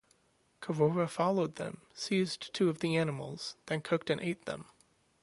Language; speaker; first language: English; native; English